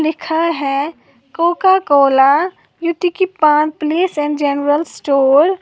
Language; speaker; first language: Hindi; native; Hindi